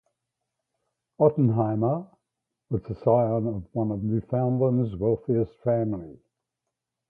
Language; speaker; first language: English; native; English